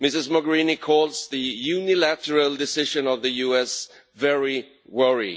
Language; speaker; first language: English; non-native, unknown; Swedish